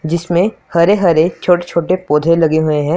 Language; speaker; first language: Hindi; non-native, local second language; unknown